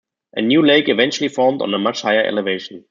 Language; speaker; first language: English; non-native, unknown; German